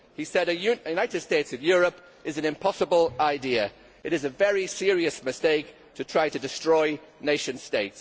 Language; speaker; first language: English; native; English